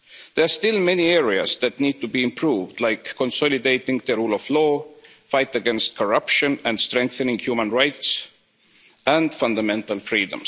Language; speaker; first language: English; non-native, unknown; Estonian